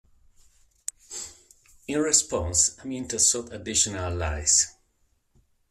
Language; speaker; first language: English; non-native, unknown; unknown